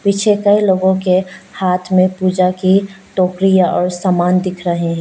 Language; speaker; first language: Hindi; non-native, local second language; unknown